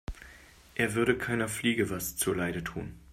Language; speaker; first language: German; native; German